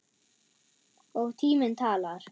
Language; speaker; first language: Icelandic; non-native, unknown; German